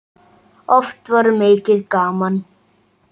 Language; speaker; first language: Icelandic; native; Icelandic